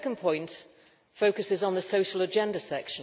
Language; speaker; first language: English; native; English